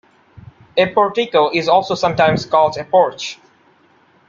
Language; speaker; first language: English; non-native, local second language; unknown